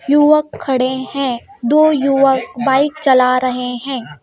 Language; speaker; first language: Hindi; native; Hindi